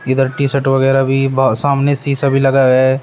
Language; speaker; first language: Hindi; native; Hindi